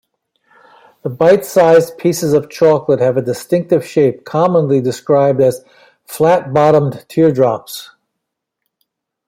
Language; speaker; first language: English; native; English